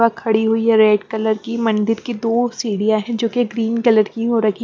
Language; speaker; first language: Hindi; non-native, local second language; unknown